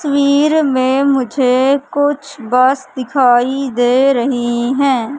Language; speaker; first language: Hindi; native; Hindi